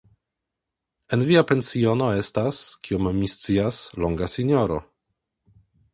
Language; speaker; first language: Esperanto; non-native, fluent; Polish